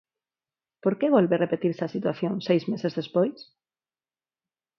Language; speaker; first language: Galician; non-native, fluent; Spanish